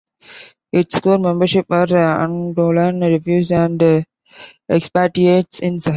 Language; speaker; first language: English; non-native, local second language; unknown